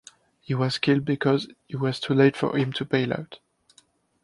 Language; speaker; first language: English; non-native, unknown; French